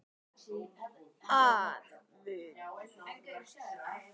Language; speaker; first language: Icelandic; native; Icelandic